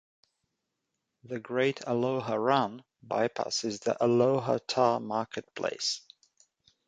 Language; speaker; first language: English; native; English